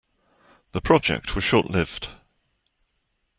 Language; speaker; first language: English; native; English